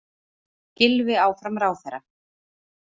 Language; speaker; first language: Icelandic; native; Icelandic